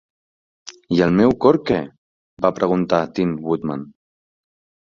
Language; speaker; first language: Catalan; native; Catalan